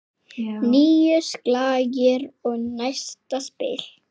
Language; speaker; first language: Icelandic; native; Icelandic